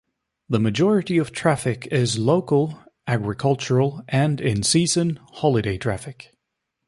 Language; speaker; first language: English; native; English